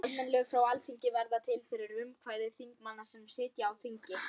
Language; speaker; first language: Icelandic; non-native, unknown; Polish